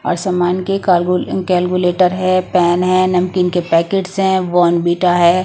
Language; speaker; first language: Hindi; non-native, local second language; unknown